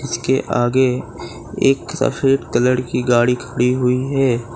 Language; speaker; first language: Hindi; non-native, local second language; Gujarati